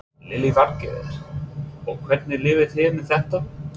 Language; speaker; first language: Icelandic; non-native, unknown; English